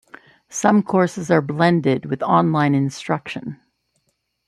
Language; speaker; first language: English; native; English